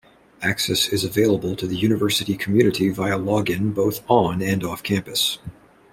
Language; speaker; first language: English; native; English